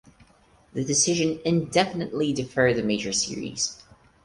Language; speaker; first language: English; non-native, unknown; Portuguese